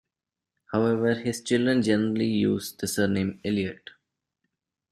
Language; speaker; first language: English; non-native, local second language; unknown